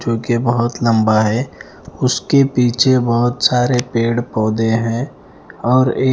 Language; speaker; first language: Hindi; non-native, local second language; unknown